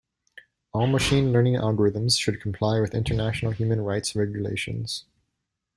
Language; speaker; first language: English; native; English